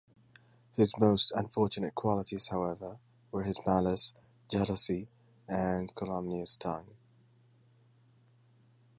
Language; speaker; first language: English; native; English